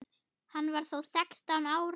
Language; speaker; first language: Icelandic; non-native, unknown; German